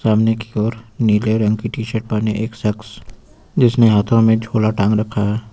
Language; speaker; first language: Hindi; native; Hindi